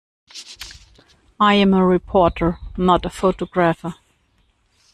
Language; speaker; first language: English; non-native, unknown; German